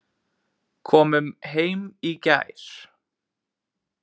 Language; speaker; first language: Icelandic; native; Icelandic